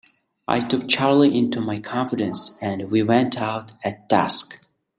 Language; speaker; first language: English; non-native, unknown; Mongolian